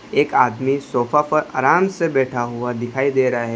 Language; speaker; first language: Hindi; non-native, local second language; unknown